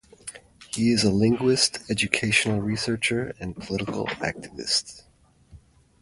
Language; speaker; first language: English; native; English